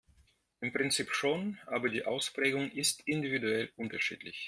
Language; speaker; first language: German; non-native, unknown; Russian